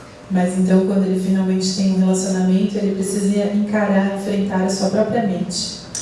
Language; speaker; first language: Portuguese; native; Portuguese